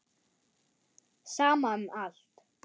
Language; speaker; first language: Icelandic; non-native, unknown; German